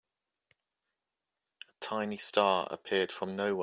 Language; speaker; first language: English; native; English